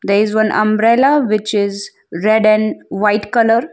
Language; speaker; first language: English; non-native, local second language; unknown